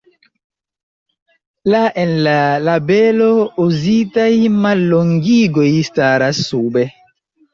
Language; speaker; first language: Esperanto; non-native, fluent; Chinese